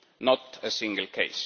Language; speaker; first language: English; non-native, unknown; Estonian